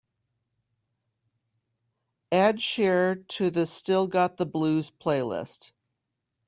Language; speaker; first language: English; native; English